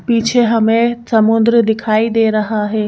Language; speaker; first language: Hindi; native; Hindi